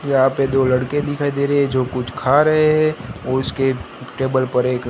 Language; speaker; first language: Hindi; non-native, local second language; Gujarati